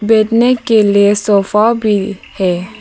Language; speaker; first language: Hindi; non-native, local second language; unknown